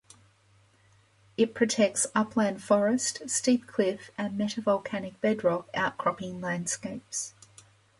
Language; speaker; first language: English; native; English